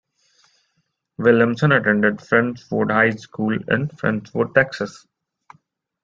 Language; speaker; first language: English; non-native, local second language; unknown